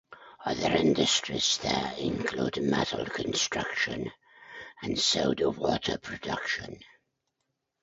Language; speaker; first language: English; native; English